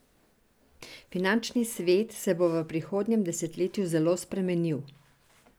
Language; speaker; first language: Slovenian; non-native, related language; Serbian